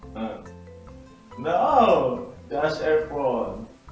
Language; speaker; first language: English; non-native, learner; Indonesian